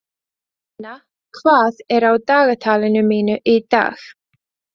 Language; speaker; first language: Icelandic; non-native, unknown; Latvian